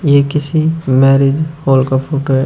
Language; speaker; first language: Hindi; native; Hindi